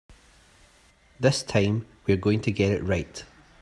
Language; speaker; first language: English; native; English